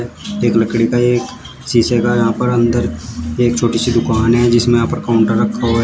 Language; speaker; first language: Hindi; native; Hindi